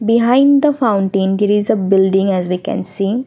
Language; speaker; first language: English; non-native, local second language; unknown